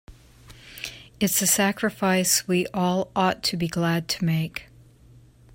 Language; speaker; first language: English; native; English